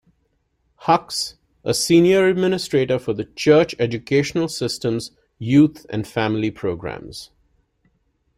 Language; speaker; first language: English; non-native, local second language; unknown